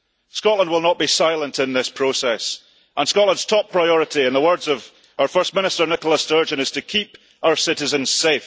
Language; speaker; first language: English; early bilingual, heritage; English